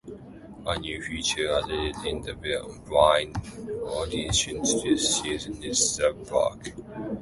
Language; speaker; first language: English; non-native, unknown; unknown